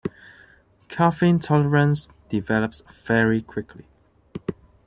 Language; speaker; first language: English; non-native, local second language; Cantonese